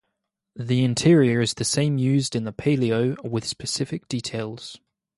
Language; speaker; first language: English; native; English